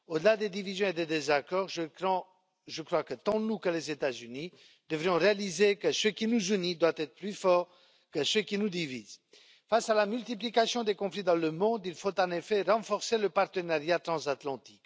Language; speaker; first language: French; non-native, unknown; Romanian